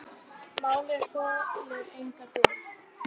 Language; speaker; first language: Icelandic; native; Icelandic